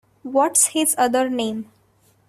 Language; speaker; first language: English; non-native, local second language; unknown